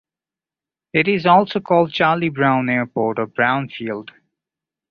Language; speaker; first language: English; non-native, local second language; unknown